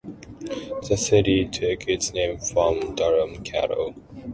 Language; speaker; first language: English; non-native, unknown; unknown